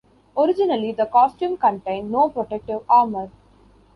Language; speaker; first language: English; non-native, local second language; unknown